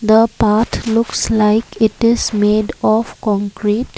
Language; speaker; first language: English; non-native, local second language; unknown